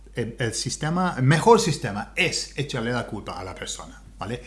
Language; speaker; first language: Spanish; non-native, fluent; English